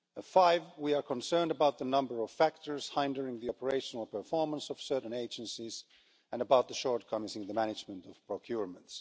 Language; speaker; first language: English; non-native, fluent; Finnish